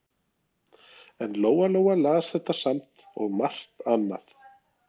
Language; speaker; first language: Icelandic; non-native, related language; Norwegian